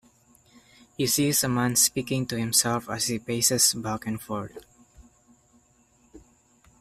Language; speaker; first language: English; non-native, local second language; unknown